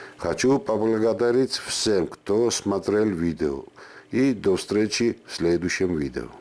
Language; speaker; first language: Russian; non-native, local second language; Georgian